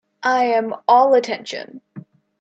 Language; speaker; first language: English; native; English